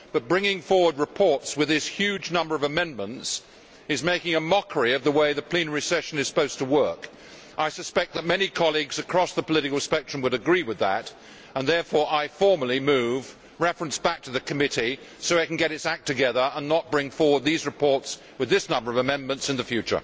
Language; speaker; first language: English; native; English